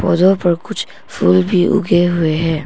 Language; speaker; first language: Hindi; non-native, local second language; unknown